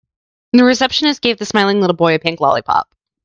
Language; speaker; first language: English; native; English